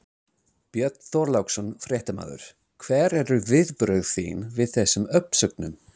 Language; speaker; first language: Icelandic; non-native, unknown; English